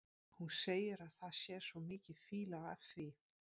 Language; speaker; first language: Icelandic; non-native, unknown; Dutch